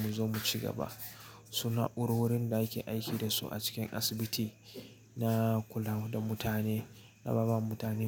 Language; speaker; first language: Hausa; native; Hausa